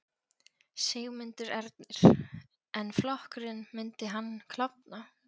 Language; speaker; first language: Icelandic; non-native, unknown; Polish